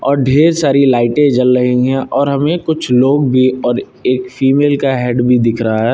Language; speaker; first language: Hindi; native; Hindi